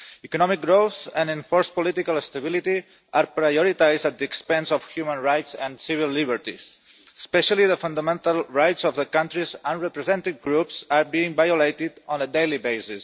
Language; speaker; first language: English; non-native, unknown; Catalan